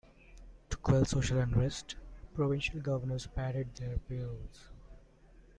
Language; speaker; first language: English; non-native, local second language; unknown